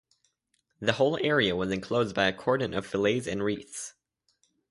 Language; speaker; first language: English; native; English